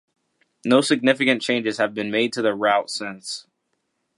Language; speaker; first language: English; native; English